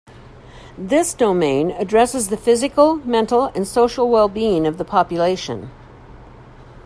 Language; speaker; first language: English; native; English